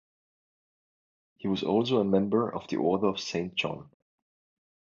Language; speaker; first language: English; non-native, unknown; German